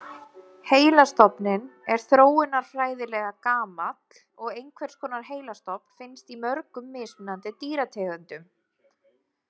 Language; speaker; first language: Icelandic; native; Icelandic